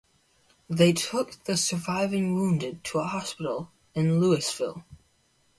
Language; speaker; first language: English; native; English